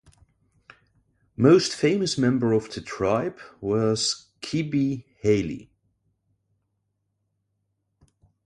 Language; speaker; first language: English; non-native, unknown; Dutch